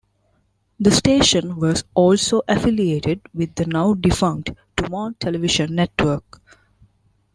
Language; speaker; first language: English; non-native, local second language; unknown